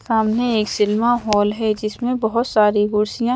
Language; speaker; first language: Hindi; native; Hindi